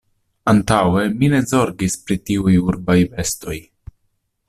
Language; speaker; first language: Esperanto; non-native, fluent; Italian